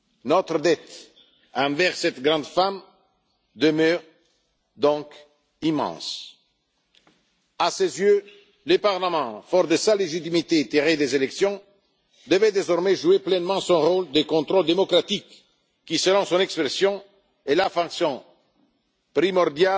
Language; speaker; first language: French; non-native, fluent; Italian